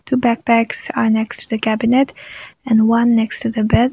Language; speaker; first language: English; non-native, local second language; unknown